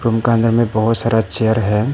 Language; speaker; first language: Hindi; early bilingual, other home language; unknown